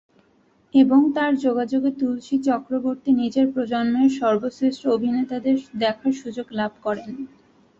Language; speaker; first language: Bangla; native; Bangla